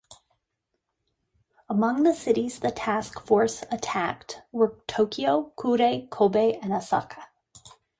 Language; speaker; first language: English; native; English